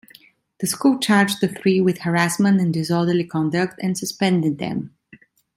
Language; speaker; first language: English; non-native, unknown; Italian